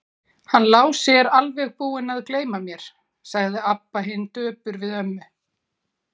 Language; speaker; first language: Icelandic; native; Icelandic